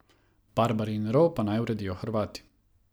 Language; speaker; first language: Slovenian; non-native, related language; Croatian